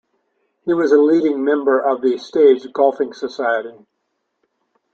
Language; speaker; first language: English; native; English